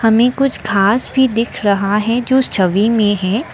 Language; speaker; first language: Hindi; non-native, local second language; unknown